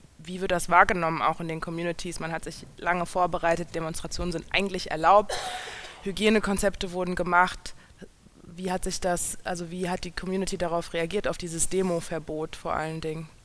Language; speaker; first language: German; native; German